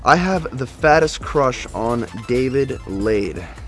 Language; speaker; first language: English; native; English